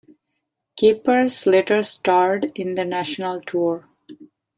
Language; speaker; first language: English; non-native, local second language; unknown